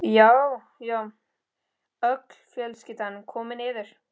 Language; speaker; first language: Icelandic; non-native, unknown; Spanish